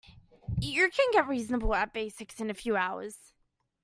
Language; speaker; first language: English; native; English